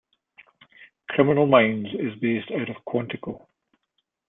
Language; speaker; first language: English; native; English